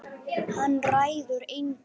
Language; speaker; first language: Icelandic; native; Icelandic